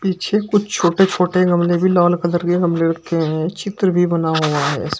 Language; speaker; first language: Hindi; native; Hindi